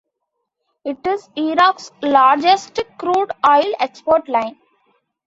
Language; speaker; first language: English; non-native, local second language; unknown